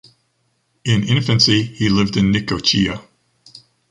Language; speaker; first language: English; native; English